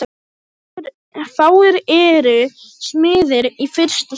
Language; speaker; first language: Icelandic; non-native, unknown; Polish